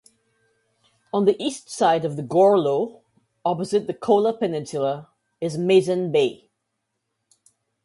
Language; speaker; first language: English; native; English